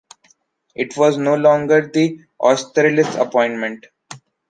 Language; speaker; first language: English; non-native, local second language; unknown